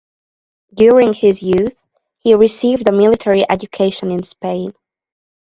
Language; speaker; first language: English; non-native, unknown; Hungarian